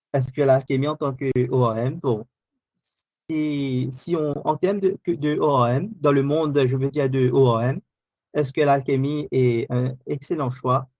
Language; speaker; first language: French; non-native, local second language; Morisyen